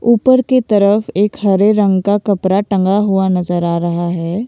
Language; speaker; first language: Hindi; non-native, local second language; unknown